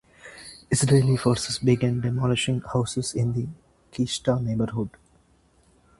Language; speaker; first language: English; non-native, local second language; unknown